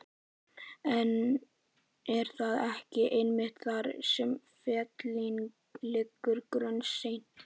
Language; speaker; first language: Icelandic; native; Icelandic